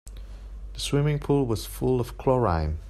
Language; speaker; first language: English; non-native, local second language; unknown